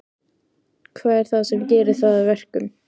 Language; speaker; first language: Icelandic; native; Icelandic